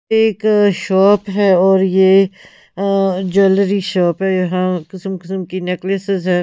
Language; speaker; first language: Hindi; non-native, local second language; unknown